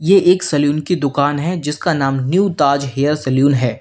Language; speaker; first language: Hindi; native; Hindi